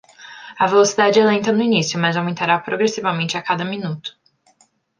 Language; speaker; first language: Portuguese; native; Portuguese